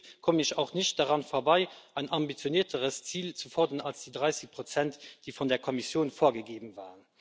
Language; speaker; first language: German; non-native, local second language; Luxembourgish